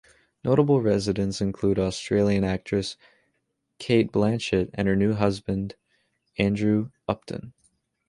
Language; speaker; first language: English; native; English